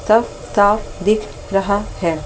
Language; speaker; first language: Hindi; native; Hindi